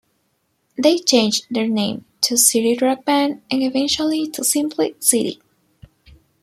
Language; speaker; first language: English; non-native, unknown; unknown